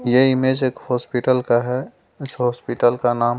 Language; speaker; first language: Hindi; native; Hindi